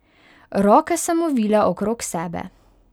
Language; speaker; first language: Slovenian; non-native, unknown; Hungarian